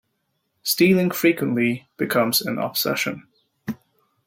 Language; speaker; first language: English; native; English